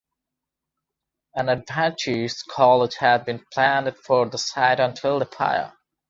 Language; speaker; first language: English; non-native, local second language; Bangla